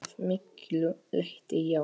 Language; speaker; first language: Icelandic; non-native, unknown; Polish